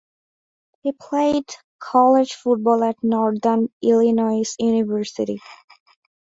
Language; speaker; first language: English; non-native, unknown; Bangla